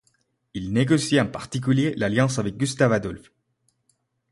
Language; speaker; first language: French; non-native, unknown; Spanish